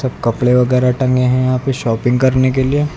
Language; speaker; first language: Hindi; native; Hindi